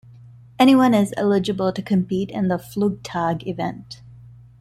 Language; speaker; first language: English; non-native, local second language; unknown